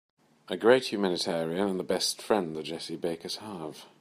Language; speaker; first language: English; native; English